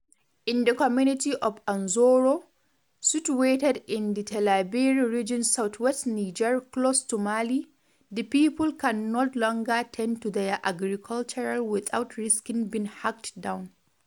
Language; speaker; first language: English; non-native, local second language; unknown